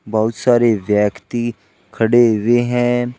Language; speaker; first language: Hindi; native; Hindi